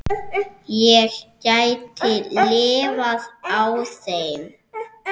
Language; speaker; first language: Icelandic; native; Icelandic